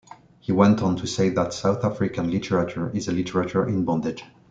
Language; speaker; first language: English; non-native, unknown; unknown